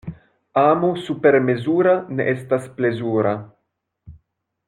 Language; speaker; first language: Esperanto; non-native, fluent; French